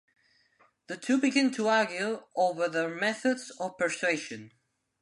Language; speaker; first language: English; non-native, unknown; Spanish